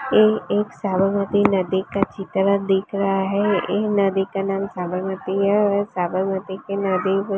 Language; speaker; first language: Hindi; non-native, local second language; Gujarati